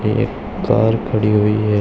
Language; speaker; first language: Hindi; native; Hindi